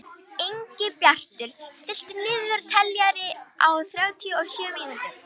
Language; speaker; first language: Icelandic; non-native, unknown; Romanian